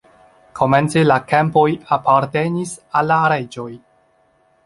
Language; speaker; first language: Esperanto; non-native, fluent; Chinese